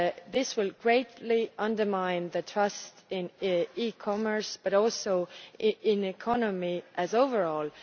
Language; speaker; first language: English; non-native, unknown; Estonian